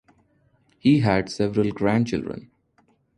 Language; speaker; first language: English; non-native, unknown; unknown